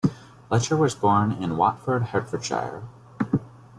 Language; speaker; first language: English; native; English